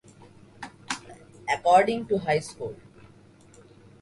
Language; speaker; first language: English; non-native, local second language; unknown